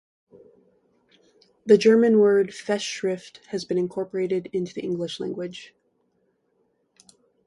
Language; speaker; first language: English; native; English